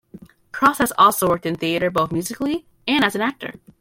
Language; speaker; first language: English; native; English